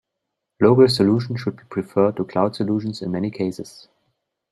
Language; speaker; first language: English; non-native, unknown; German